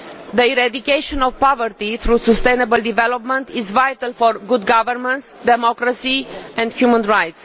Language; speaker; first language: English; non-native, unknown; Romanian